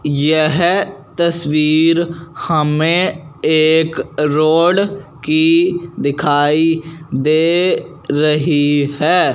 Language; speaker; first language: Hindi; non-native, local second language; Punjabi